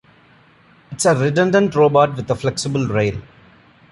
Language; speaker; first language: English; non-native, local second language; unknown